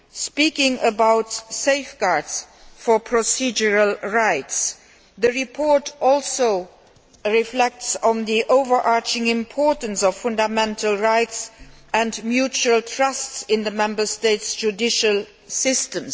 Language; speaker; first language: English; non-native, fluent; Luxembourgish